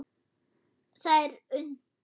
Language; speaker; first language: Icelandic; non-native, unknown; German